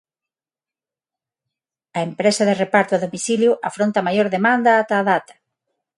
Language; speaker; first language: Galician; non-native, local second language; Spanish